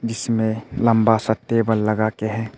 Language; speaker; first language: Hindi; non-native, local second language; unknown